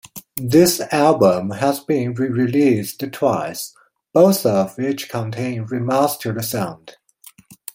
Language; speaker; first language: English; non-native, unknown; Chinese